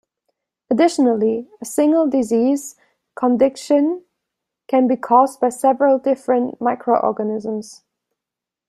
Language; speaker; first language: English; non-native, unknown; German